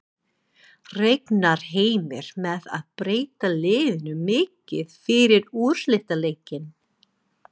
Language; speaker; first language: Icelandic; non-native, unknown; English